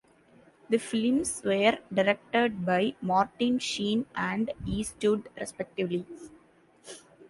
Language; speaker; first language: English; non-native, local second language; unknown